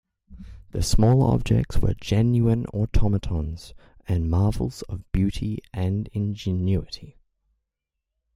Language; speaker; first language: English; native; English